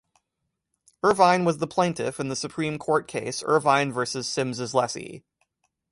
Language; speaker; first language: English; native; English